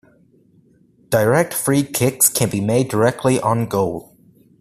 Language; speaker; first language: English; native; English